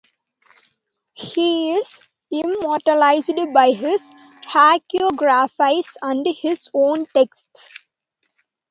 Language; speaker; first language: English; non-native, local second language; Tamil